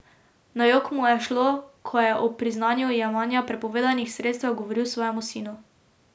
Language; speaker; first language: Slovenian; native; Slovenian